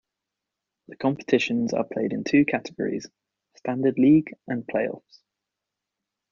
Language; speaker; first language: English; native; English